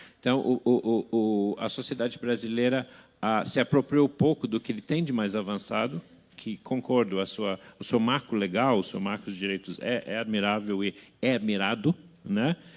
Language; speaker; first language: Portuguese; non-native, fluent; English